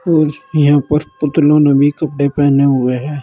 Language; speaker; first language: Hindi; native; Hindi